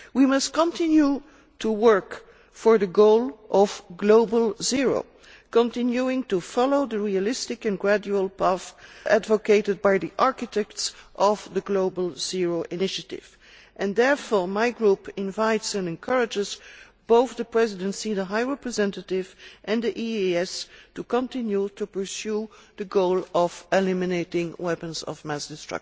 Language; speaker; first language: English; non-native, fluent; Dutch